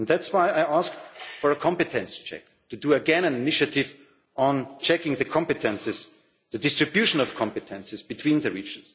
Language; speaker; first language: English; non-native, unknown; German